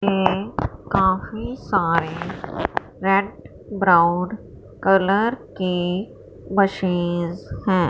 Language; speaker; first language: Hindi; non-native, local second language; Punjabi